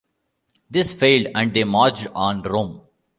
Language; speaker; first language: English; non-native, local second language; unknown